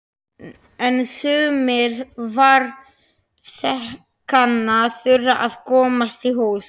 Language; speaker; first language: Icelandic; non-native, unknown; Slovak